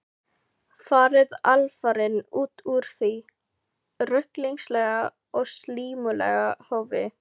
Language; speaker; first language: Icelandic; non-native, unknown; Filipino